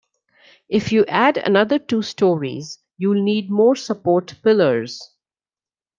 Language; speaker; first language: English; non-native, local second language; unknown